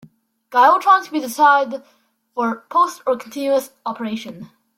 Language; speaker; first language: English; non-native, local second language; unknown